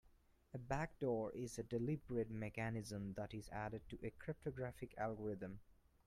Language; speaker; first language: English; non-native, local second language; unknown